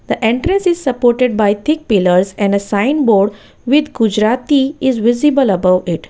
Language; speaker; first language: English; non-native, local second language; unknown